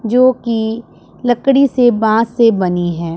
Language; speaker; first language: Hindi; non-native, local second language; Punjabi